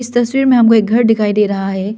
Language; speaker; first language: Hindi; non-native, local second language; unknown